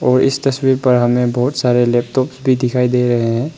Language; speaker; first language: Hindi; non-native, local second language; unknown